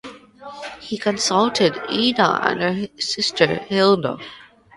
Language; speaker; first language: English; native; English